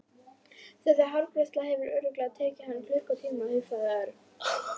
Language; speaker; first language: Icelandic; native; Icelandic